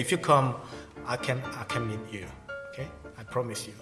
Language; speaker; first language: English; non-native, learner; Korean